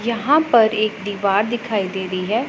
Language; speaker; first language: Hindi; non-native, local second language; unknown